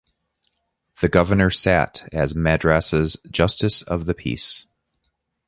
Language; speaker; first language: English; native; English